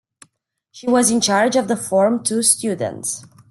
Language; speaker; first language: English; non-native, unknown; Romanian